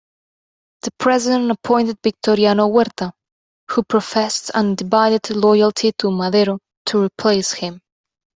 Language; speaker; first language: English; non-native, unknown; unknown